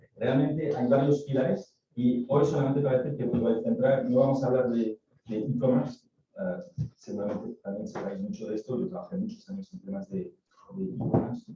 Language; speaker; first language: Spanish; non-native, fluent; French